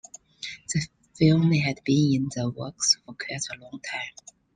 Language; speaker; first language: English; non-native, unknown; Chinese